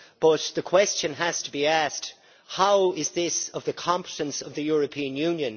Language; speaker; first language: English; native; English